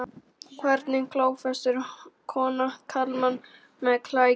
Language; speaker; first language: Icelandic; non-native, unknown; Polish